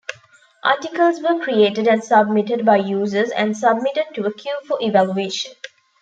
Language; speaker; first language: English; non-native, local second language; Tamil